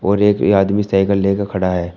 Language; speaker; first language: Hindi; native; Hindi